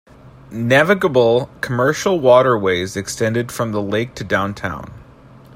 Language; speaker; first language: English; native; English